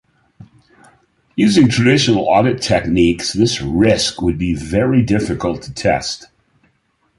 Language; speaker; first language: English; native; English